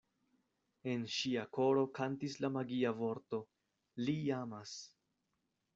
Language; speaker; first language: Esperanto; non-native, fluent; Spanish